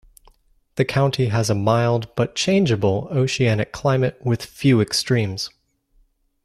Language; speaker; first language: English; native; English